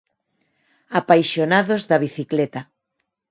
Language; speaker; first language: Galician; non-native, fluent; Spanish